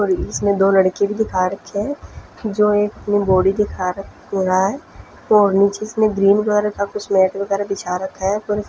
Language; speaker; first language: Hindi; non-native, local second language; Punjabi